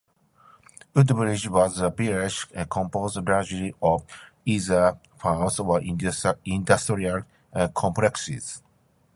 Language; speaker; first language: English; non-native, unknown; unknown